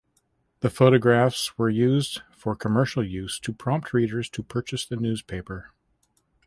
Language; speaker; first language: English; native; English